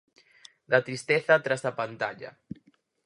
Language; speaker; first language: Galician; native; Galician